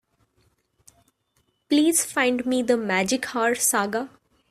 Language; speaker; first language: English; non-native, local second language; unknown